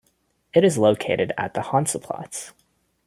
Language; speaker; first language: English; non-native, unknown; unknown